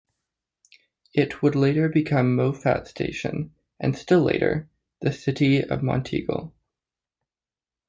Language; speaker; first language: English; native; English